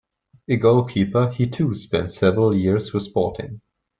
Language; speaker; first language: English; non-native, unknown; German